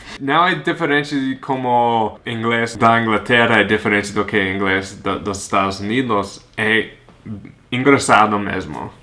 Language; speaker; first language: Portuguese; non-native, fluent; English